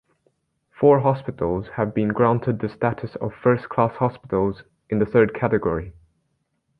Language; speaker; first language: English; native; English